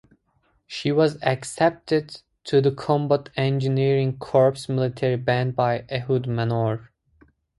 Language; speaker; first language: English; native; English